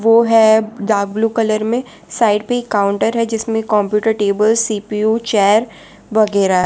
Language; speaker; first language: Hindi; non-native, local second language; Gujarati